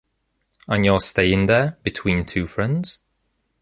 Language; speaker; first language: English; native; English